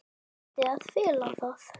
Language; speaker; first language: Icelandic; native; Icelandic